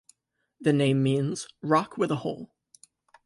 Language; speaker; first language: English; native; English